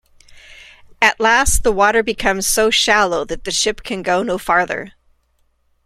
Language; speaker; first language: English; native; English